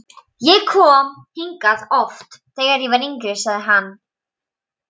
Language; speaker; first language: Icelandic; non-native, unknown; Polish